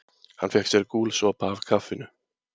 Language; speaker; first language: Icelandic; native; Icelandic